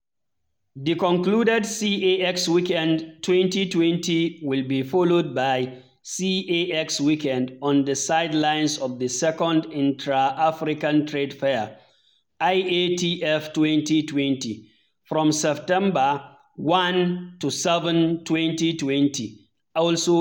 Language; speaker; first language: English; non-native, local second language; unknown